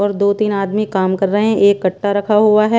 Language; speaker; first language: Hindi; non-native, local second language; Punjabi